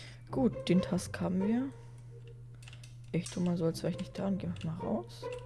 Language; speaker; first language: German; native; German